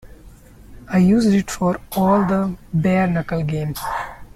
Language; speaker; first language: English; non-native, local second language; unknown